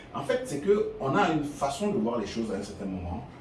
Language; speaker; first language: French; non-native, local second language; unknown